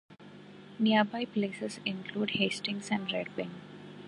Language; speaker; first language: English; non-native, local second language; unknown